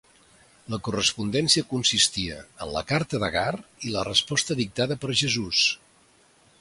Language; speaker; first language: Catalan; native; Catalan